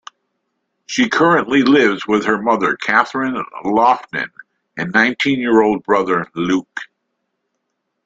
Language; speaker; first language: English; native; English